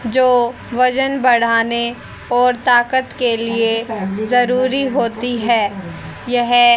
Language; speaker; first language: Hindi; native; Hindi